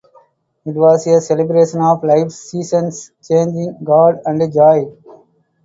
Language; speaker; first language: English; non-native, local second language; Tamil